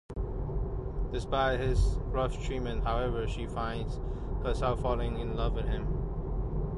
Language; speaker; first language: English; non-native, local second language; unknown